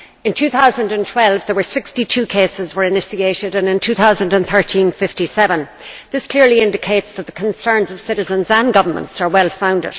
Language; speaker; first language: English; native; English